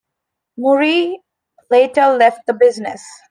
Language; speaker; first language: English; non-native, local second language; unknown